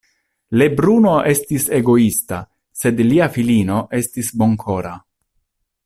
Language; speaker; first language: Esperanto; non-native, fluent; Italian